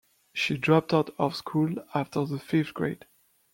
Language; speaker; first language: English; non-native, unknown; French